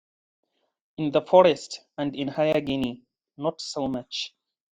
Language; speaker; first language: English; non-native, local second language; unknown